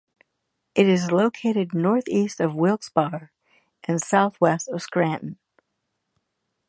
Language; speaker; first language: English; native; English